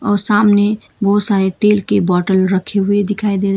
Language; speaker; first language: Hindi; non-native, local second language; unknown